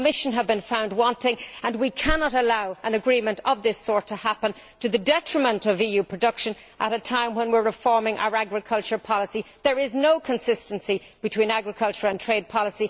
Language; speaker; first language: English; native; English